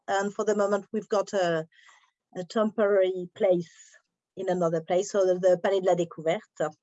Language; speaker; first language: English; non-native, learner; French